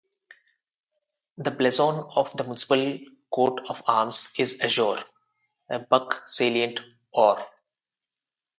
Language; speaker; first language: English; non-native, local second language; Telugu